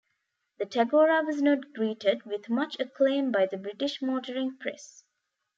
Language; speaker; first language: English; non-native, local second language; Tamil